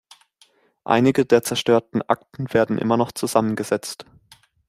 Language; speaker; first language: German; native; German